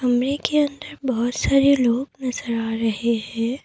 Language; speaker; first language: Hindi; non-native, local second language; Assamese